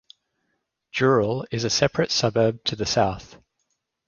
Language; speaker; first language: English; native; English